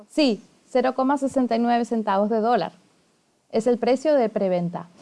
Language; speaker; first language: Spanish; native; Spanish